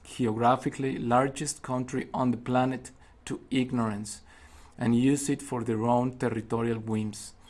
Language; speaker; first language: English; non-native, fluent; Spanish